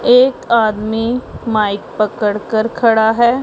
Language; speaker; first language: Hindi; non-native, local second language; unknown